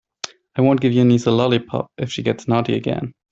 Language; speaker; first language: English; non-native, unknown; German